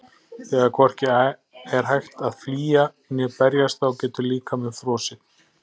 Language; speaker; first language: Icelandic; native; Icelandic